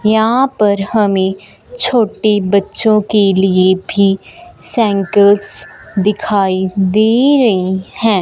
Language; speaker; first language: Hindi; non-native, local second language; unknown